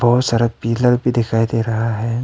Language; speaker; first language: Hindi; non-native, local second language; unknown